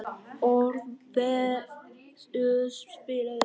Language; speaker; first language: Icelandic; non-native, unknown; Vietnamese